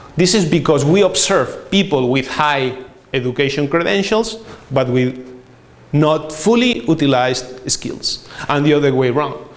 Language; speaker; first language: English; non-native, fluent; Spanish